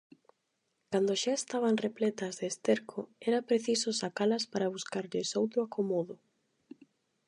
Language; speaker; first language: Galician; non-native, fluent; Spanish